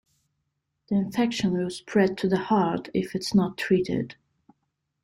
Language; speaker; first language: English; non-native, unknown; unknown